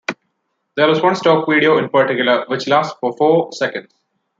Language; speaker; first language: English; non-native, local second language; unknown